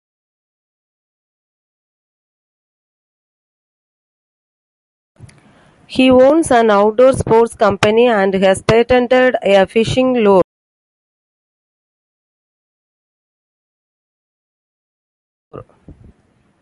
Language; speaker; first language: English; non-native, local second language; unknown